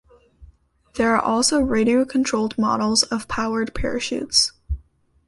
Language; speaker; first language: English; native; English